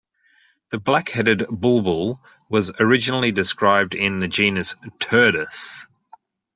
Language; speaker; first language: English; native; English